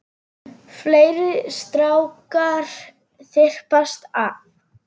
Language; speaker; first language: Icelandic; non-native, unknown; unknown